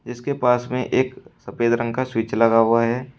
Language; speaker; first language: Hindi; native; Hindi